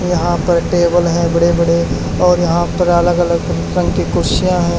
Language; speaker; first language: Hindi; native; Hindi